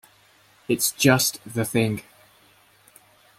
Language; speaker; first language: English; native; English